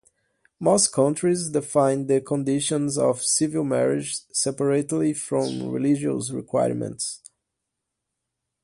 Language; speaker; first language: English; non-native, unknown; Portuguese